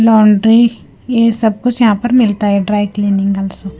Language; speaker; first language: Hindi; non-native, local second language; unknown